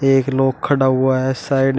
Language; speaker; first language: Hindi; native; Hindi